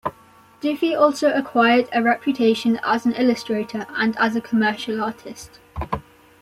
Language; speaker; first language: English; native; English